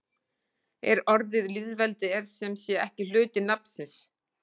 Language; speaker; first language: Icelandic; native; Icelandic